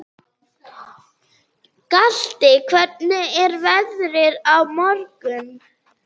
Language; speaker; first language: Icelandic; non-native, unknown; German